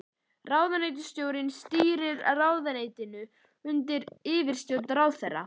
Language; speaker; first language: Icelandic; native; Icelandic